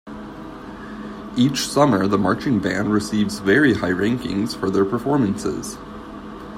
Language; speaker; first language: English; native; English